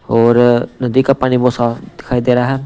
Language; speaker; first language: Hindi; non-native, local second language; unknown